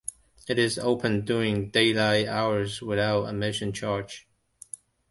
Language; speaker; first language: English; non-native, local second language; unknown